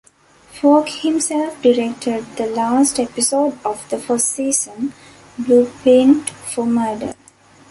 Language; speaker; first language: English; non-native, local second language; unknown